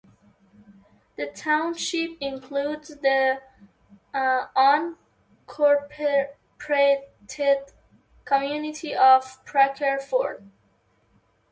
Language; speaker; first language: English; native; English